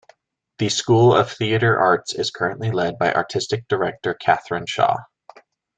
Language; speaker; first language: English; native; English